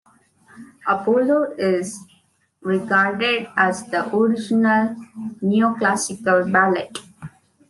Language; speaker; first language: English; non-native, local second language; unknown